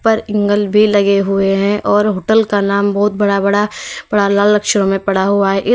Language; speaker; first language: Hindi; native; Hindi